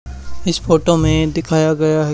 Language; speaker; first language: Hindi; native; Hindi